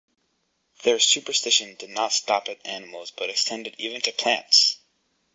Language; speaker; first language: English; native; English